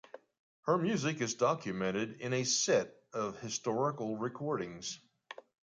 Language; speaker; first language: English; native; English